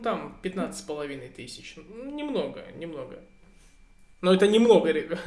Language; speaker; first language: Russian; native; Russian